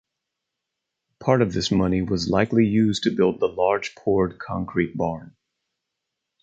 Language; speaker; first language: English; native; English